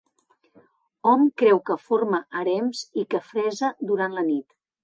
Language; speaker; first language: Catalan; native; Catalan